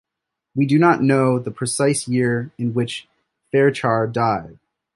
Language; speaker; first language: English; native; English